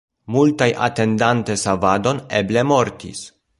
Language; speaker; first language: Esperanto; non-native, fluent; Polish